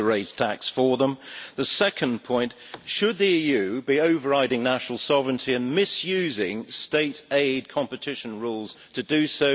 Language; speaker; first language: English; native; English